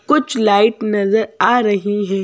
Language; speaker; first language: Hindi; native; Hindi